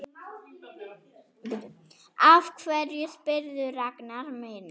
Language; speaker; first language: Icelandic; non-native, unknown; German